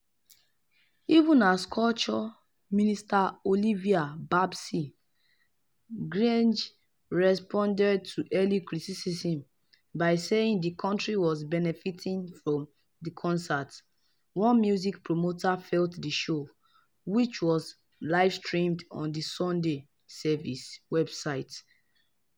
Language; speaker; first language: English; non-native, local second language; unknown